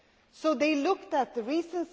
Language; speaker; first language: English; non-native, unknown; Swedish